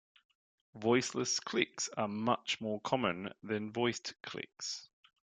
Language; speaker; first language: English; native; English